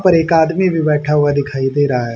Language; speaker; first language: Hindi; native; Hindi